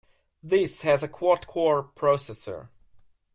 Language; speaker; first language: English; non-native, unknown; German